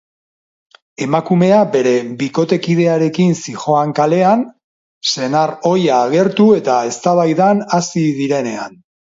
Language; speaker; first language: Basque; non-native, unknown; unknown